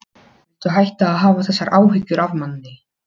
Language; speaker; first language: Icelandic; non-native, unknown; Polish